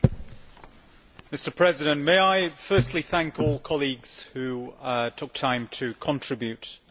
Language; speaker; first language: English; native; English